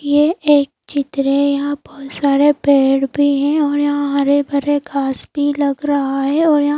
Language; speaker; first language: Hindi; native; Hindi